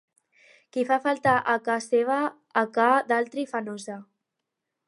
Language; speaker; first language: Catalan; non-native, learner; Spanish